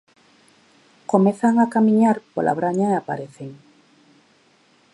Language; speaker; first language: Galician; native; Galician